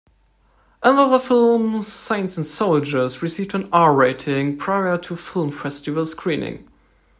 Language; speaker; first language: English; non-native, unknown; German